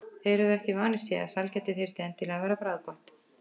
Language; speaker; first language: Icelandic; native; Icelandic